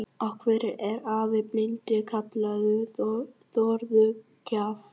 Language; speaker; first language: Icelandic; non-native, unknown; Vietnamese